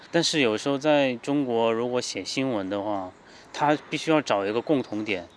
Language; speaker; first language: Chinese; native; Chinese